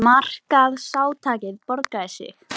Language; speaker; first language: Icelandic; native; Icelandic